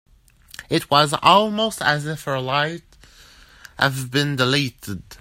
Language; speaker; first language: English; native; English